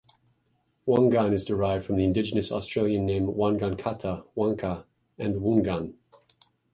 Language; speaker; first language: English; native; English